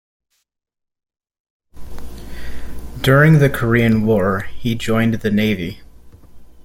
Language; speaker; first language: English; native; English